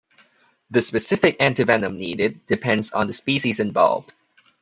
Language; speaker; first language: English; non-native, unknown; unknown